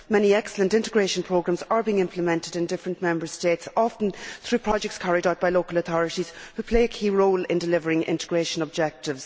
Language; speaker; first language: English; native; English